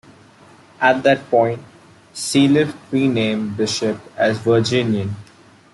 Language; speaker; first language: English; non-native, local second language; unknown